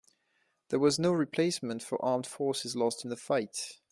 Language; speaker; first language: English; non-native, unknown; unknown